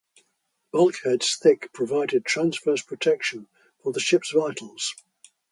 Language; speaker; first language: English; native; English